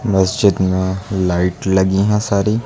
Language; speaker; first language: Hindi; native; Hindi